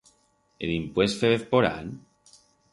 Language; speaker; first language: Aragonese; non-native, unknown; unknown